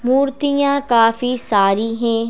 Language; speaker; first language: Hindi; native; Hindi